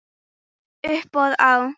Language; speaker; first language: Icelandic; native; Icelandic